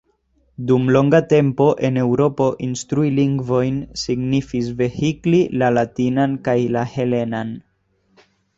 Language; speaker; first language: Esperanto; non-native, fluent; Spanish